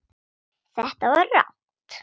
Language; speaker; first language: Icelandic; non-native, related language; Swedish